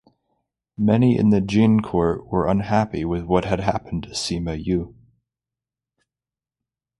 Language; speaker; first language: English; native; English